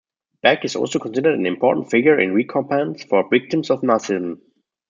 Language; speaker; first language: English; non-native, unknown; German